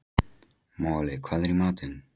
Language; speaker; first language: Icelandic; non-native, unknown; Polish